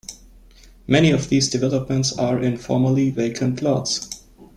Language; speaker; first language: English; non-native, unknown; German